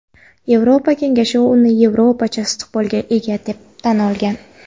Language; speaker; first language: Uzbek; non-native, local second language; Kara-Kalpak